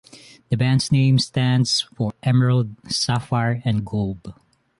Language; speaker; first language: English; non-native, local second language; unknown